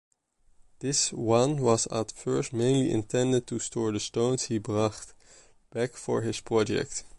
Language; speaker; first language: English; non-native, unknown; Dutch